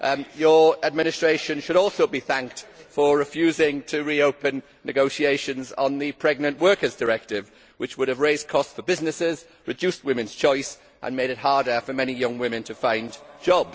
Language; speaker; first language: English; native; English